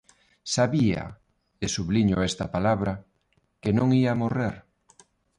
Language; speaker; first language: Galician; non-native, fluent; Spanish